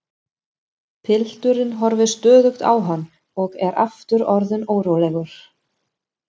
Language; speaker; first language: Icelandic; non-native, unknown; German